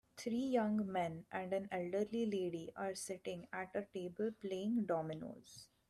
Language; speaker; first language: English; non-native, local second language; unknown